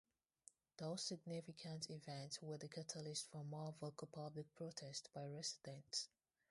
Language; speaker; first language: English; non-native, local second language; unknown